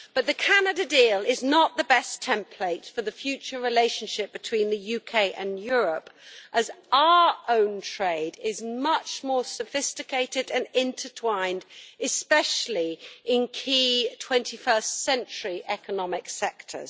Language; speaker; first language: English; native; English